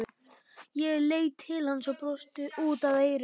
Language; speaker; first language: Icelandic; non-native, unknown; Polish